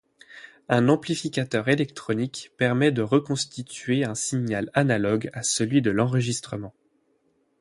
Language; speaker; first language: French; native; French